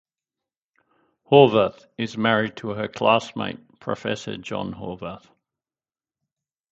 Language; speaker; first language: English; native; English